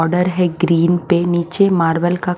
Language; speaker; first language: Hindi; native; Hindi